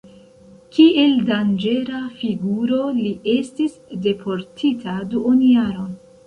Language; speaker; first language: Esperanto; non-native, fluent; Central Kurdish